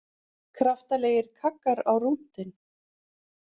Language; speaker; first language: Icelandic; native; Icelandic